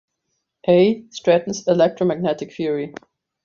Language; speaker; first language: English; non-native, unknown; German